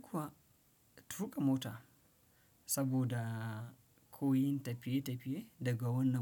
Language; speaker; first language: Hausa; non-native, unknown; Fula